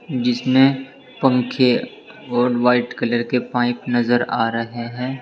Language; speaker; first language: Hindi; native; Hindi